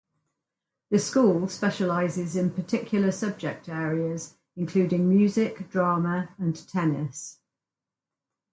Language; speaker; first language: English; native; English